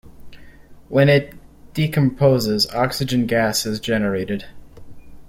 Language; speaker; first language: English; native; English